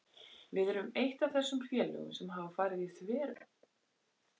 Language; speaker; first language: Icelandic; native; Icelandic